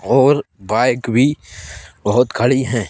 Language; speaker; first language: Hindi; native; Hindi